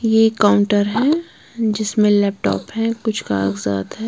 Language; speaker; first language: Hindi; non-native, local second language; Punjabi